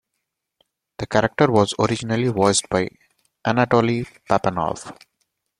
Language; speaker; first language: English; non-native, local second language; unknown